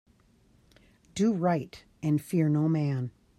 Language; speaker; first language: English; native; English